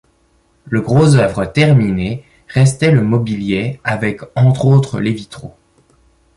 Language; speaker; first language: French; native; French